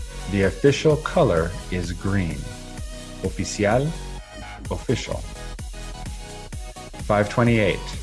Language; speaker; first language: English; native; English